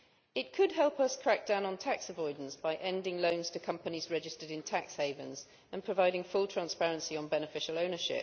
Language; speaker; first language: English; native; English